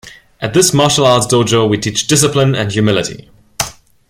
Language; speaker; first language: English; non-native, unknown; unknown